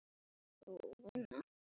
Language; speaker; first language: Icelandic; native; Icelandic